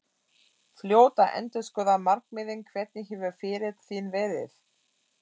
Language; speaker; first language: Icelandic; non-native, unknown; German